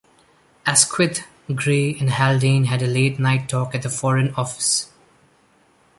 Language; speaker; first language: English; non-native, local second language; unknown